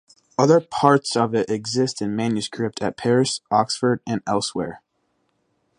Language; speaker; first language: English; native; English